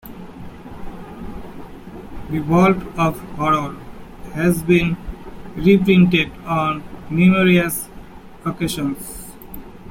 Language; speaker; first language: English; native; English